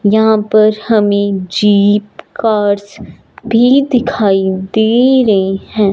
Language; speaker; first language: Hindi; non-native, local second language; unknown